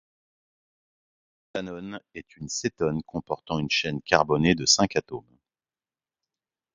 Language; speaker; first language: French; native; French